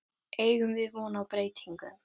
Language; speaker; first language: Icelandic; non-native, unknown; Thai